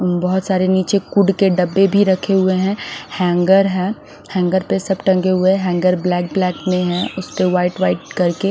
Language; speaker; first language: Hindi; non-native, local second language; Punjabi